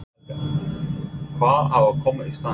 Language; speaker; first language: Icelandic; non-native, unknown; English